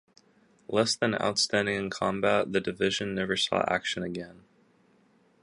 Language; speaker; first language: English; native; English